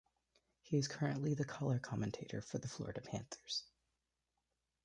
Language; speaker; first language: English; native; English